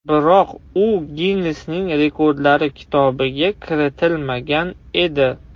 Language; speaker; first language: Uzbek; non-native, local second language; Russian